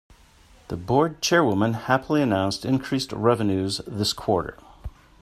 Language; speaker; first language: English; native; English